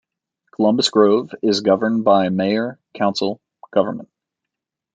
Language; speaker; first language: English; native; English